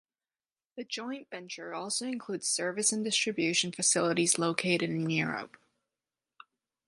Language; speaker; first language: English; non-native, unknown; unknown